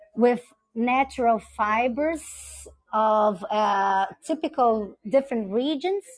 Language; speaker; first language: English; non-native, fluent; Portuguese